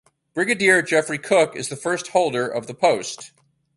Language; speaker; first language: English; native; English